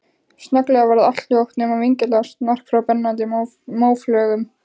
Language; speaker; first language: Icelandic; native; Icelandic